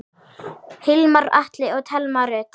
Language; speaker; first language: Icelandic; native; Icelandic